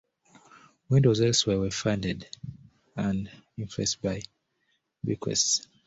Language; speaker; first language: English; native; English